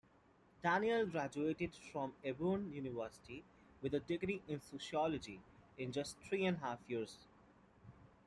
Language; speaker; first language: English; non-native, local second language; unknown